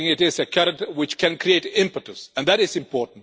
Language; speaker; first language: English; non-native, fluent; Czech